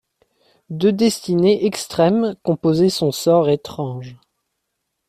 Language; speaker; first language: French; native; French